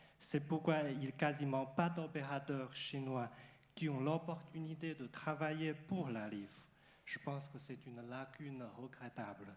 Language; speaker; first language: French; non-native, fluent; Chinese